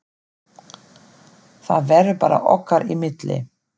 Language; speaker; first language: Icelandic; non-native, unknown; German